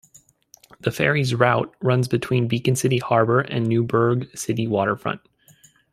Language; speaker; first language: English; native; English